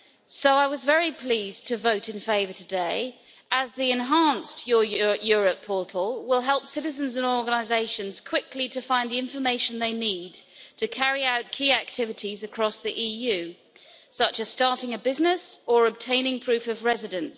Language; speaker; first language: English; native; English